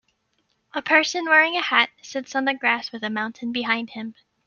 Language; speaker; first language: English; native; English